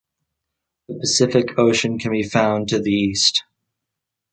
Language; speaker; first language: English; native; English